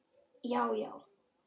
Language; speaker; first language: Icelandic; native; Icelandic